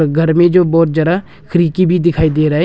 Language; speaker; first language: Hindi; non-native, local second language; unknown